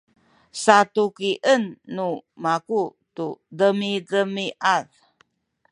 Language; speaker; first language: Sakizaya; native; Sakizaya